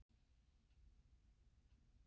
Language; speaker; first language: Icelandic; non-native, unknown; German